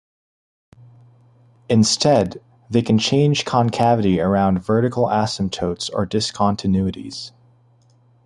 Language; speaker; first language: English; native; English